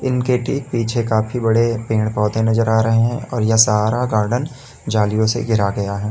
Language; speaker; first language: Hindi; native; Hindi